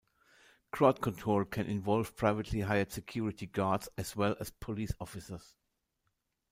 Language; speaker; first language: English; non-native, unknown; German